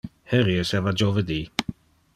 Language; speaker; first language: Interlingua; non-native, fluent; Dutch